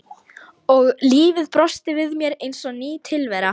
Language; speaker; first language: Icelandic; non-native, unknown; Lithuanian